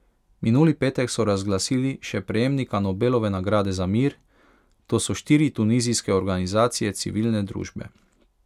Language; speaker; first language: Slovenian; non-native, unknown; Hungarian